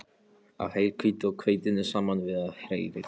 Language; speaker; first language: Icelandic; non-native, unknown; Polish